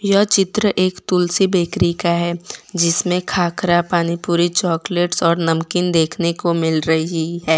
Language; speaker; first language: Hindi; non-native, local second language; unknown